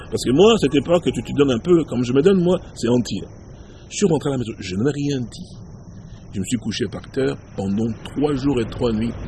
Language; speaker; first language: French; non-native, local second language; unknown